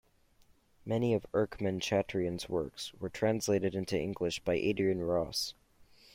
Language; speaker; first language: English; native; English